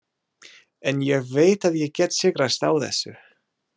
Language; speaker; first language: Icelandic; non-native, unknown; English